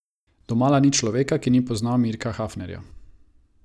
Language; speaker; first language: Slovenian; non-native, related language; Croatian